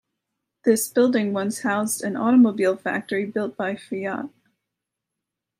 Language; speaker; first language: English; native; English